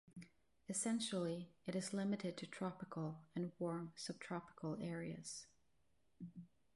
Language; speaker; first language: English; non-native, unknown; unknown